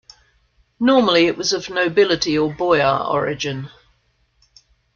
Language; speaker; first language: English; native; English